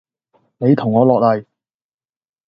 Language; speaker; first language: Cantonese; native; Cantonese